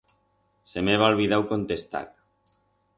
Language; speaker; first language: Aragonese; non-native, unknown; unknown